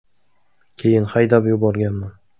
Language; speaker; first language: Uzbek; native; Uzbek